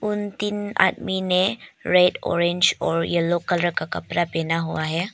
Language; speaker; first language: Hindi; non-native, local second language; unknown